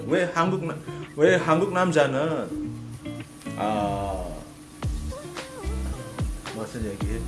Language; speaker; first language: Korean; non-native, learner; Indonesian